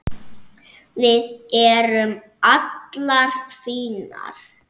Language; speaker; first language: Icelandic; native; Icelandic